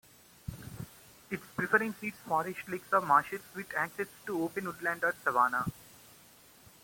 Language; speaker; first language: English; non-native, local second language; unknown